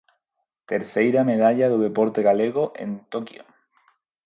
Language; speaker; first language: Galician; non-native, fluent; Spanish